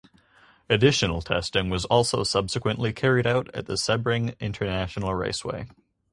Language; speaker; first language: English; native; English